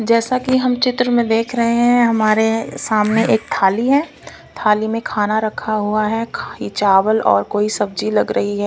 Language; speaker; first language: Hindi; non-native, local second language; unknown